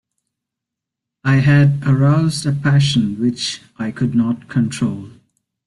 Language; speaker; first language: English; non-native, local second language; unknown